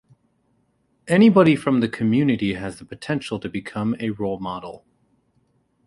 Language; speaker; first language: English; native; English